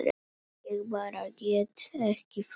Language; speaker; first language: Icelandic; non-native, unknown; Polish